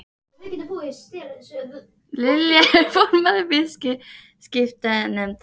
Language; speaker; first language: Icelandic; native; Icelandic